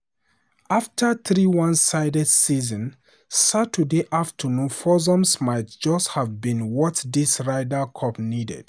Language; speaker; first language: English; non-native, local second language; Hausa